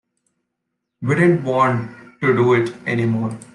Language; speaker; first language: English; non-native, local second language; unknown